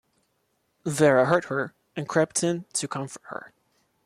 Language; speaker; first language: English; non-native, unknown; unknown